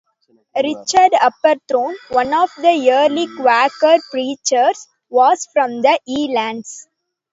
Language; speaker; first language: English; non-native, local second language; Tamil